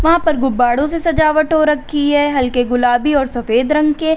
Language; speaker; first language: Hindi; native; Hindi